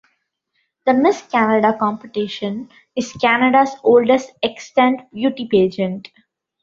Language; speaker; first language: English; non-native, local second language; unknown